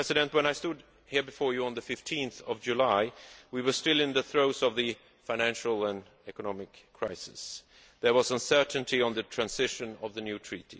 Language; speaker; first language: English; non-native, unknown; Swedish